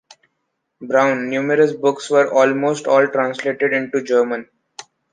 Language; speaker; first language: English; non-native, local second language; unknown